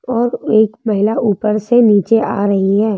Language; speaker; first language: Hindi; native; Hindi